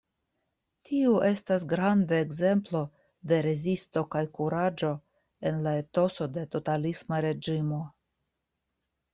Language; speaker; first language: Esperanto; non-native, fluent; Russian